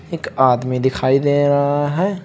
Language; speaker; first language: Hindi; native; Hindi